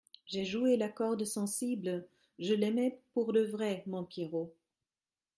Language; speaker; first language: French; non-native, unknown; German